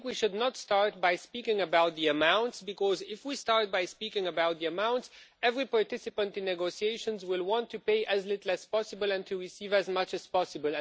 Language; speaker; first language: English; non-native, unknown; Romanian